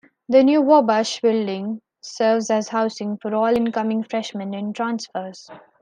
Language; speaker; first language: English; non-native, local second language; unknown